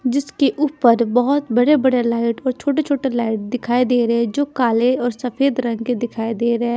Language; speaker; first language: Hindi; non-native, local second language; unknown